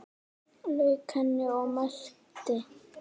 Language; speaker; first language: Icelandic; native; Icelandic